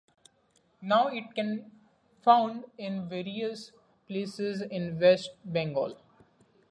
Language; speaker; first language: English; non-native, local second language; Marathi